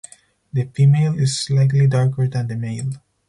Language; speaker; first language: English; non-native, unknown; Spanish